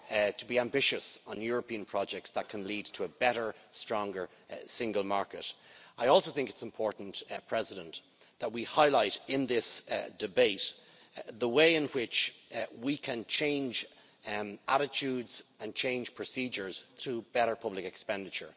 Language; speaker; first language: English; native; English